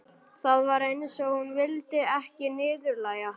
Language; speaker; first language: Icelandic; non-native, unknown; German